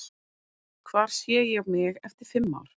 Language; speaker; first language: Icelandic; native; Icelandic